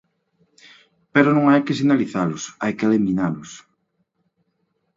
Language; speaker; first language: Galician; native; Galician